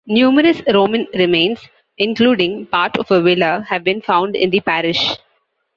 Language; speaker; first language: English; non-native, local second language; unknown